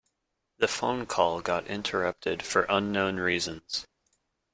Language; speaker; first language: English; native; English